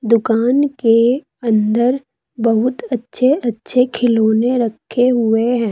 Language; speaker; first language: Hindi; native; Hindi